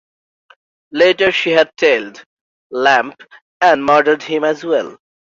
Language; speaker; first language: English; non-native, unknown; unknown